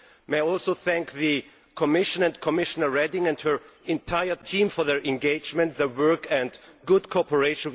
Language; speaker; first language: English; non-native, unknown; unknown